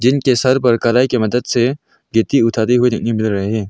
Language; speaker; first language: Hindi; non-native, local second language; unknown